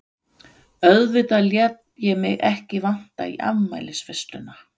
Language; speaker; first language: Icelandic; non-native, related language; Danish